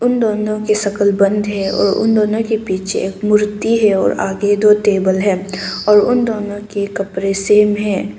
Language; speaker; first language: Hindi; early bilingual, other home language; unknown